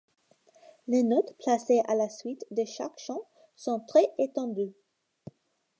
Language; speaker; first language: French; non-native, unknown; English